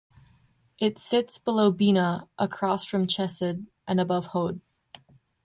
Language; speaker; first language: English; native; English